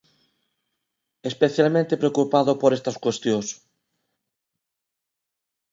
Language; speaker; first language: Galician; non-native, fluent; Spanish